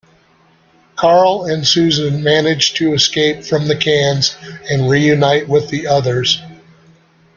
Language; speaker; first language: English; native; English